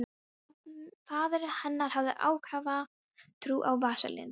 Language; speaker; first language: Icelandic; non-native, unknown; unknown